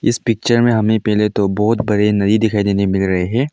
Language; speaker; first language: Hindi; non-native, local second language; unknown